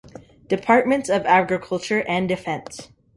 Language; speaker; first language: English; native; English